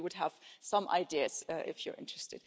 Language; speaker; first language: English; non-native, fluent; German